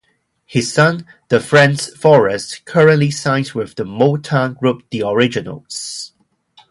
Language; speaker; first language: English; non-native, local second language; Cantonese